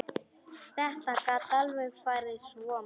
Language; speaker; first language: Icelandic; non-native, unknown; Polish